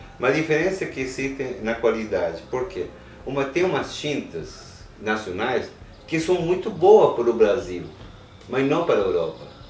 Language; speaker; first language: Portuguese; non-native, fluent; Spanish